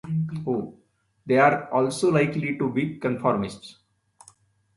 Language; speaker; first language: English; non-native, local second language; Marathi